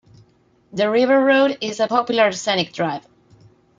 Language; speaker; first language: English; non-native, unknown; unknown